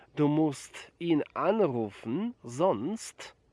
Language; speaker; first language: German; non-native, fluent; Polish